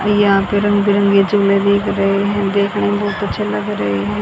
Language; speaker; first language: Hindi; native; Hindi